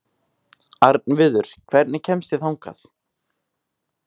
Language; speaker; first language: Icelandic; native; Icelandic